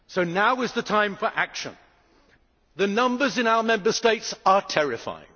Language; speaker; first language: English; native; English